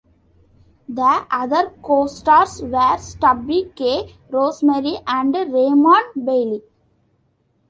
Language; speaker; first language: English; non-native, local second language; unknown